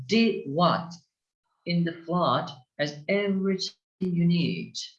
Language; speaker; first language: English; non-native, fluent; Turkish